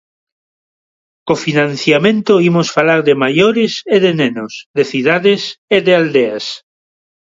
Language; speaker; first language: Galician; non-native, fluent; Spanish